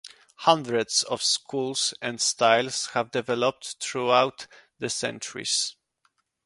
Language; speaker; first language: English; non-native, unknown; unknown